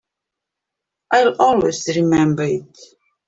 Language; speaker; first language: English; native; English